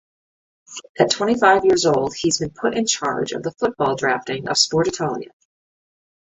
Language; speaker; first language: English; native; English